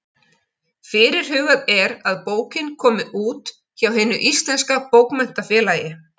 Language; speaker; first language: Icelandic; native; Icelandic